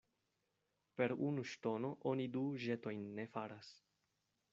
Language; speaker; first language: Esperanto; non-native, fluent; Spanish